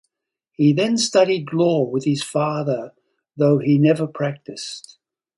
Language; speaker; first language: English; native; English